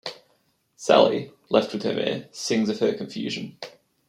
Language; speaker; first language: English; native; English